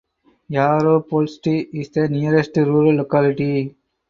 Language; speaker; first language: English; non-native, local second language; Tamil